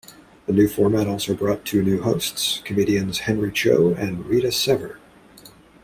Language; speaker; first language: English; native; English